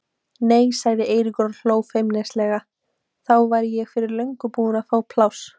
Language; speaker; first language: Icelandic; native; Icelandic